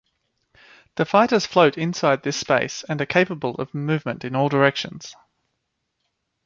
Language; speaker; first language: English; native; English